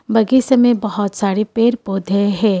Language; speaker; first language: Hindi; non-native, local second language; Assamese